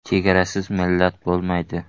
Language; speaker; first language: Uzbek; native; Uzbek